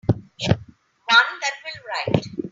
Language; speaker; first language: English; non-native, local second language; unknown